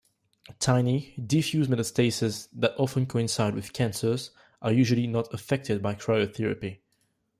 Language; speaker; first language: English; non-native, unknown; French